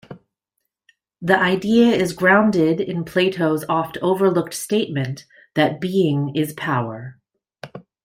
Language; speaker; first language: English; native; English